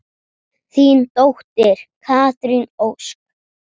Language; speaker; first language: Icelandic; native; Icelandic